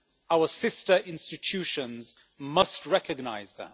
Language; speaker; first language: English; native; English